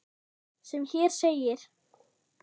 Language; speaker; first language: Icelandic; non-native, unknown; German